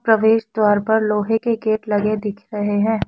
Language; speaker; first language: Hindi; non-native, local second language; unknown